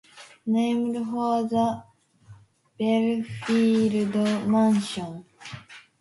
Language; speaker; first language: English; non-native, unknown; Japanese